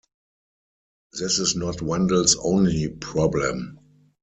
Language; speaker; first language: English; non-native, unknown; German